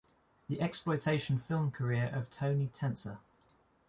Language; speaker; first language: English; native; English